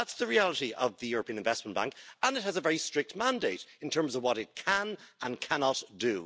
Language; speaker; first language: English; native; English